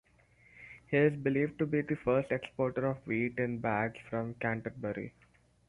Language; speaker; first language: English; non-native, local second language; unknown